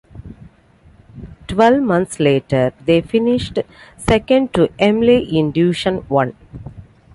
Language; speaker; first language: English; non-native, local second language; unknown